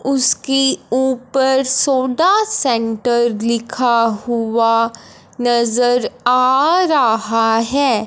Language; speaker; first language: Hindi; non-native, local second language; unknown